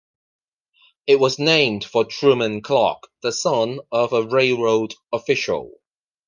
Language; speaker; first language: English; non-native, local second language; Cantonese